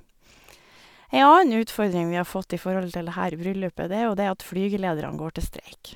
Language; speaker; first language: Norwegian; native; Norwegian